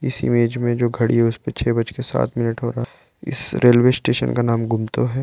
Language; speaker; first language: Hindi; non-native, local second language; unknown